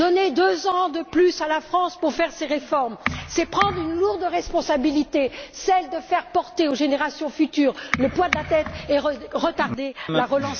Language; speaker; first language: French; native; French